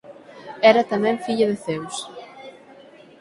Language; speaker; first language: Galician; native; Galician